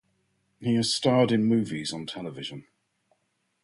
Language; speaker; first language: English; native; English